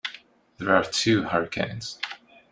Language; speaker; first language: English; non-native, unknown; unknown